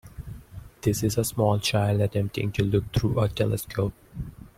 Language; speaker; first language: English; non-native, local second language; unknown